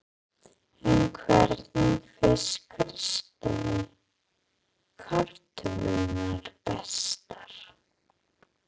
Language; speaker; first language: Icelandic; non-native, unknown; English